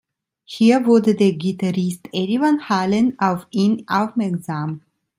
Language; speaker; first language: German; non-native, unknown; Italian